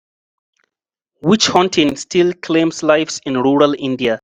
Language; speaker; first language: English; non-native, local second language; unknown